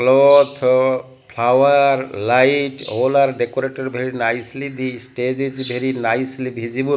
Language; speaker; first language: English; non-native, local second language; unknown